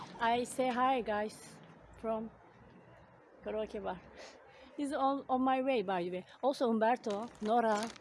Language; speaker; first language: English; non-native, learner; Turkish